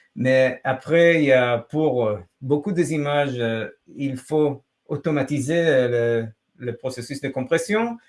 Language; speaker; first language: French; non-native, fluent; Hebrew